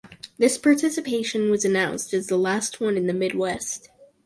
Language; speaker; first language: English; native; English